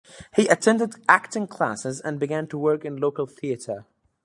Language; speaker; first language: English; native; English